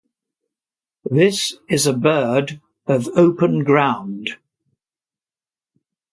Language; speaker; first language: English; native; English